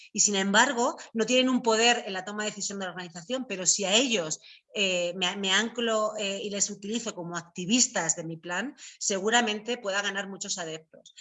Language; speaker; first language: Spanish; native; Spanish